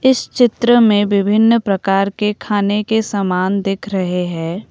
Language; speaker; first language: Hindi; non-native, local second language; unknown